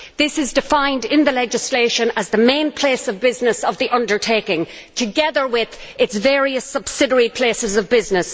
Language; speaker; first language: English; native; English